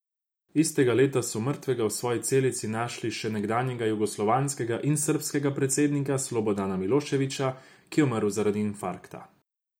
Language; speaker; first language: Slovenian; non-native, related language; Croatian